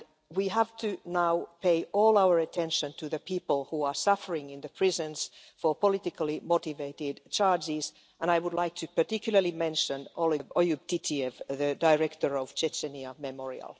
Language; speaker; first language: English; non-native, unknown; Finnish